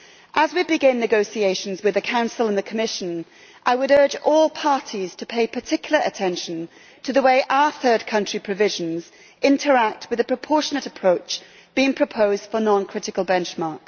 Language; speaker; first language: English; native; English